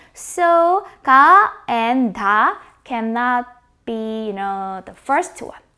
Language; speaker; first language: English; non-native, fluent; Korean